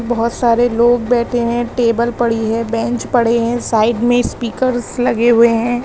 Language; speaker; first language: Hindi; native; Hindi